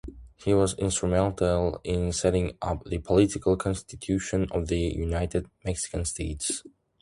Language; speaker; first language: English; non-native, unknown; Uzbek